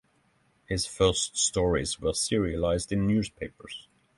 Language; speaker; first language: English; non-native, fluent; Norwegian